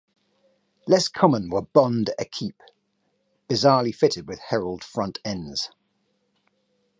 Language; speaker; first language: English; native; English